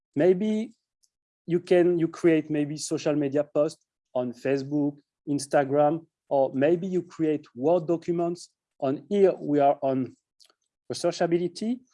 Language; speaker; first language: English; non-native, fluent; French